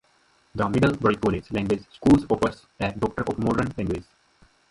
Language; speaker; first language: English; non-native, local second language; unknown